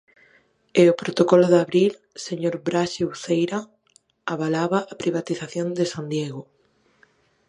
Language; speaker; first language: Galician; non-native, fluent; Spanish